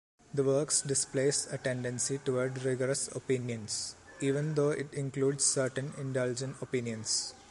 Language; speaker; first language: English; non-native, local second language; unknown